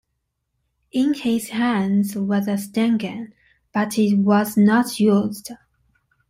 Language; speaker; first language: English; non-native, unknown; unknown